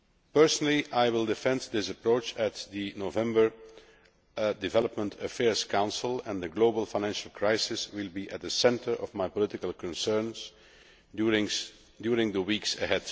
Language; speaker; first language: English; non-native, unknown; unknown